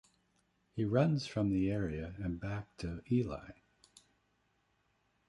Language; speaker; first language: English; native; English